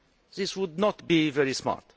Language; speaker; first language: English; non-native, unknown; Romanian